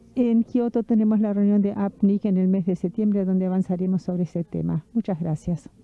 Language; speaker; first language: Spanish; non-native, fluent; French